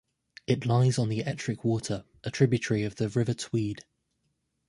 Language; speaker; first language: English; native; English